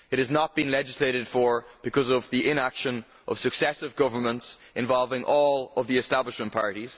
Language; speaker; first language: English; native; English